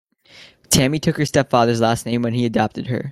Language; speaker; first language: English; native; English